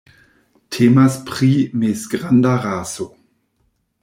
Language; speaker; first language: Esperanto; non-native, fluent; German